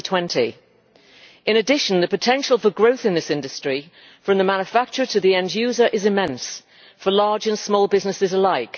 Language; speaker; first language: English; native; English